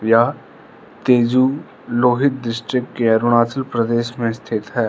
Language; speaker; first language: Hindi; non-native, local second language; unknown